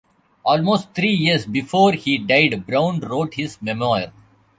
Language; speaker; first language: English; non-native, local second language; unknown